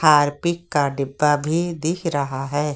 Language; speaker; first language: Hindi; native; Hindi